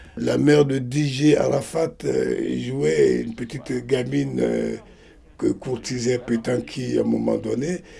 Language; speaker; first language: French; non-native, local second language; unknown